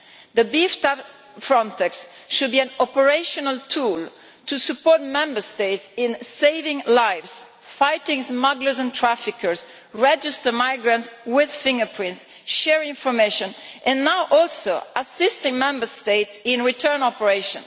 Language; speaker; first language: English; non-native, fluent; Italian